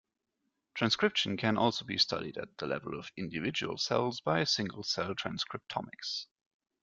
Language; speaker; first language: English; non-native, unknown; German